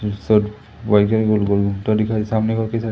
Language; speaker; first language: Hindi; native; Hindi